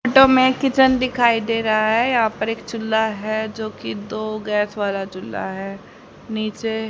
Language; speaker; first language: Hindi; native; Hindi